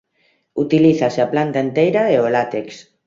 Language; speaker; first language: Galician; native; Galician